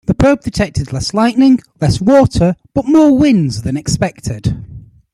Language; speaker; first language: English; native; English